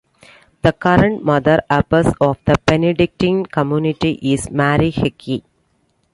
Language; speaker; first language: English; non-native, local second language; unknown